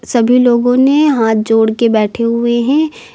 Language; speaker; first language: Hindi; native; Hindi